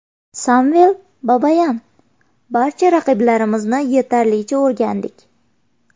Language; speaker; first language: Uzbek; native; Uzbek